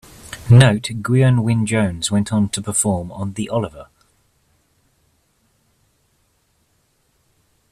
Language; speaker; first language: English; native; English